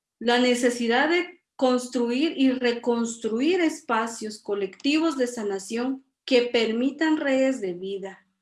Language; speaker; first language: Spanish; non-native, local second language; Kʼicheʼ